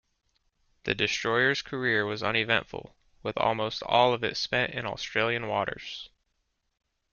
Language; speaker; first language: English; native; English